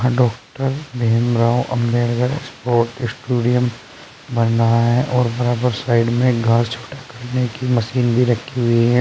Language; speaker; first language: Hindi; native; Hindi